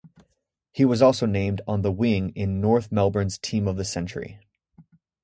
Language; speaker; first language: English; native; English